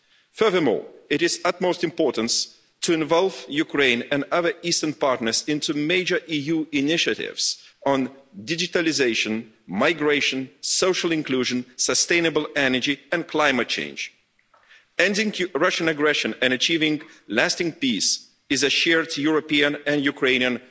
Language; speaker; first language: English; non-native, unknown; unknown